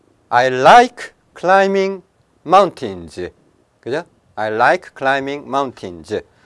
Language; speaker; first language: English; non-native, fluent; Korean